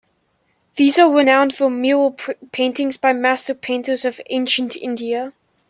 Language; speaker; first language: English; native; English